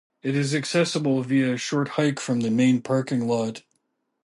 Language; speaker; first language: English; native; English